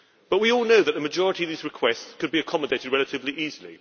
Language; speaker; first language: English; native; English